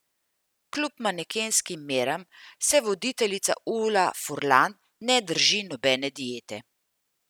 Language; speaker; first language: Slovenian; native; Slovenian